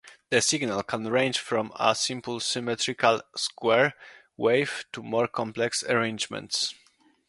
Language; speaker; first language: English; non-native, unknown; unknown